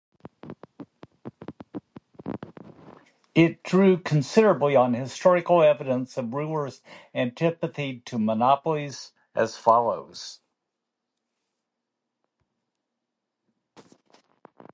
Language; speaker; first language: English; native; English